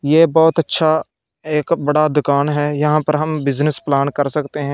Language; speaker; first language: Hindi; non-native, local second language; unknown